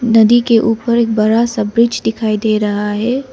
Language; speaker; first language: Hindi; non-native, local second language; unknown